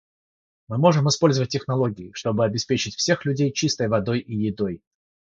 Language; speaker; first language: Russian; non-native, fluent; Georgian